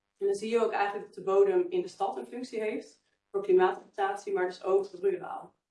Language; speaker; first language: Dutch; native; Dutch